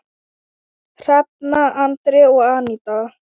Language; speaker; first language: Icelandic; non-native, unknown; Thai